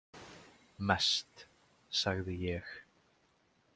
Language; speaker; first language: Icelandic; native; Icelandic